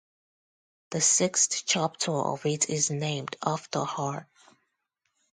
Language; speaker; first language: English; non-native, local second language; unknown